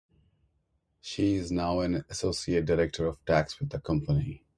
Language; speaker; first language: English; non-native, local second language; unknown